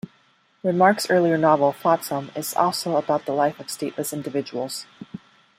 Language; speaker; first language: English; non-native, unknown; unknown